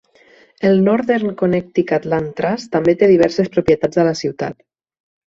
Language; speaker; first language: Catalan; native; Catalan